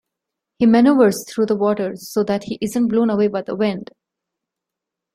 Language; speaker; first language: English; non-native, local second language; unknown